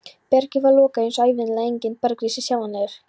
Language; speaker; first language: Icelandic; non-native, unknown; Polish